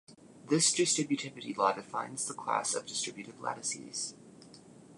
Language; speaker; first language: English; native; English